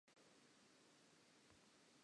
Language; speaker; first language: English; non-native, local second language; Southern Sotho